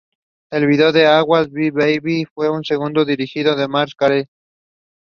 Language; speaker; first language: English; non-native, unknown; Spanish